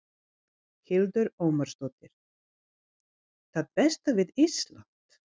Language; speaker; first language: Icelandic; non-native, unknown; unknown